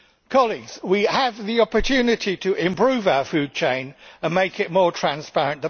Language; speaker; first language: English; native; English